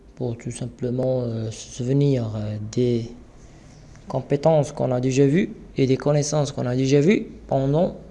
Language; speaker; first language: French; non-native, local second language; Arabic